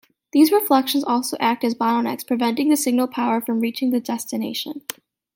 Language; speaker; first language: English; native; English